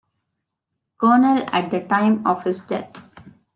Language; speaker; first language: English; non-native, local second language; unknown